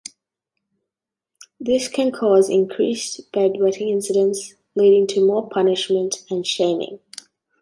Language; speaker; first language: English; native; English